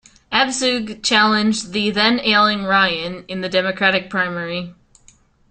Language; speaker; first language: English; native; English